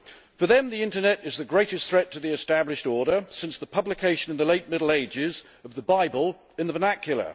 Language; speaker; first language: English; native; English